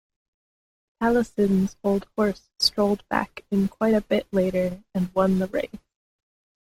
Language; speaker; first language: English; native; English